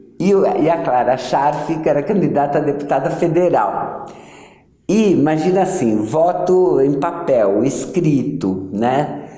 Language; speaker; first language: Portuguese; early bilingual, other home language; Yiddish